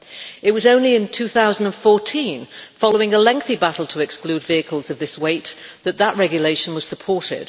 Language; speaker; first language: English; native; English